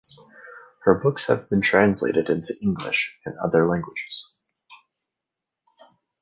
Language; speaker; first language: English; native; English